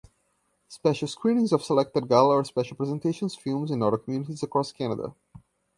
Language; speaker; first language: English; non-native, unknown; Portuguese